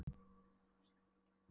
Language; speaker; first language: Icelandic; non-native, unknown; Polish